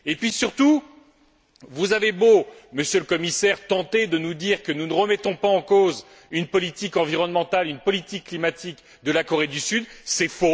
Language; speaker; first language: French; native; French